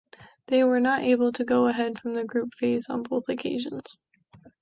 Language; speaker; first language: English; native; English